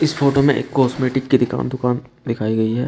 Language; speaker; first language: Hindi; native; Hindi